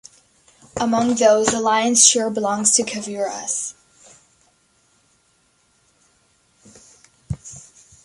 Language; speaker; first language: English; native; English